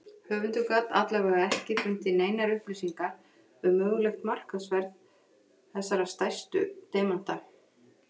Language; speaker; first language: Icelandic; native; Icelandic